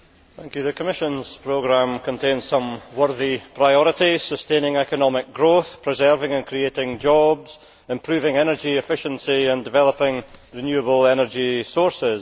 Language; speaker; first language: English; native; English